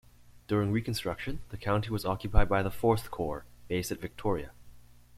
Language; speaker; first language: English; native; English